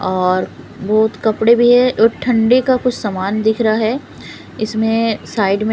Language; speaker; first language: Hindi; non-native, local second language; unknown